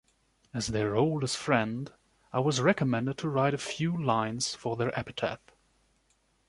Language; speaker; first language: English; non-native, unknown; German